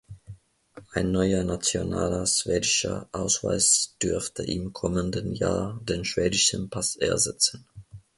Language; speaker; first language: German; non-native, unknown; Finnish